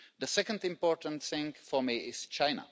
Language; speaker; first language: English; non-native, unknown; Czech